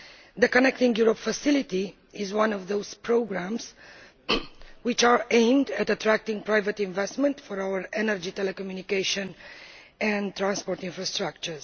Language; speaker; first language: English; non-native, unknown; Romanian